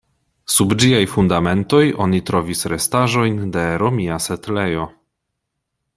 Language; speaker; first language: Esperanto; non-native, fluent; Polish